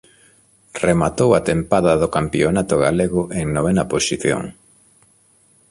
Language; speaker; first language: Galician; non-native, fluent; Spanish